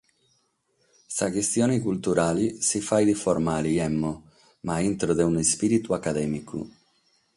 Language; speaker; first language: Sardinian; non-native, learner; Catalan